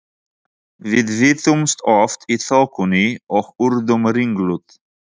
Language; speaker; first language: Icelandic; non-native, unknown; Polish